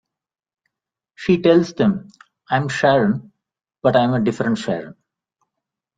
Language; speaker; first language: English; non-native, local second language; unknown